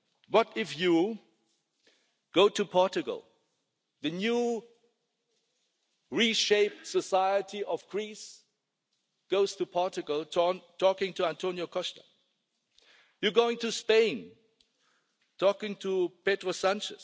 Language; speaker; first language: English; non-native, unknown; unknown